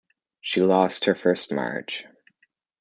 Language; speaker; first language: English; native; English